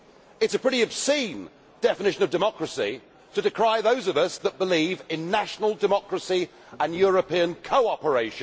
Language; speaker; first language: English; native; English